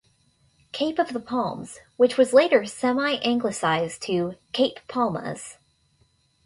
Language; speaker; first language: English; native; English